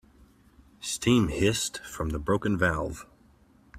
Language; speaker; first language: English; native; English